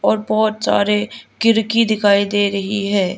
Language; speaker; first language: Hindi; non-native, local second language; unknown